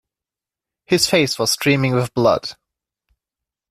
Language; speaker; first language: English; non-native, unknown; German